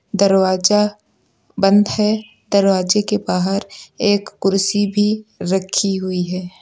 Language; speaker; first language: Hindi; native; Hindi